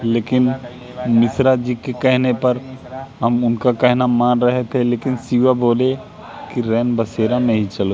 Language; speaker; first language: Hindi; native; Hindi